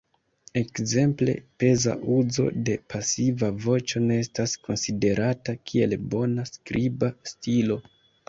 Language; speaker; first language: Esperanto; non-native, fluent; Kinyarwanda